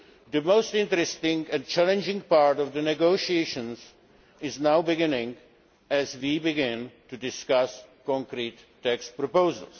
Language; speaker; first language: English; non-native, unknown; Czech